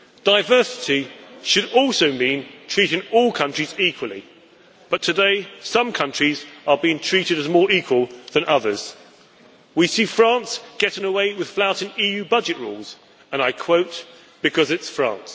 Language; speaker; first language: English; native; English